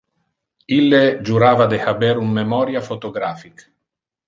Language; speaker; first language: Interlingua; non-native, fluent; Italian